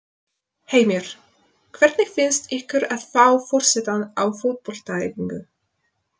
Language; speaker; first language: Icelandic; non-native, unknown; Polish